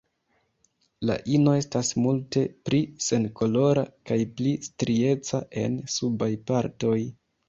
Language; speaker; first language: Esperanto; non-native, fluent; Kinyarwanda